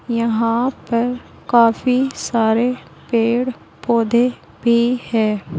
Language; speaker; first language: Hindi; native; Hindi